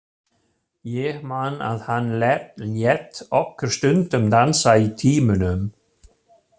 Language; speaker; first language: Icelandic; non-native, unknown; German